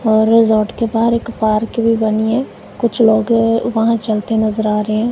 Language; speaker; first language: Hindi; non-native, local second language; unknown